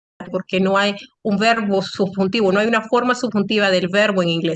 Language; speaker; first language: Spanish; native; Spanish